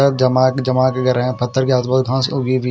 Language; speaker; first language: Hindi; non-native, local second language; Punjabi